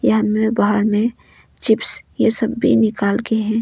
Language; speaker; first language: Hindi; non-native, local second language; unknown